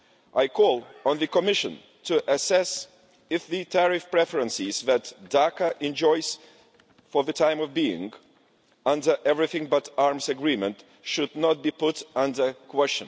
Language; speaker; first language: English; non-native, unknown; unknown